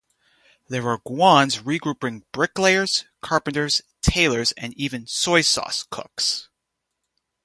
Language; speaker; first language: English; native; English